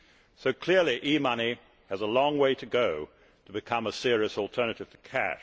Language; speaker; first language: English; native; English